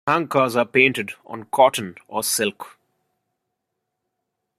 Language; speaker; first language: English; non-native, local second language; Bangla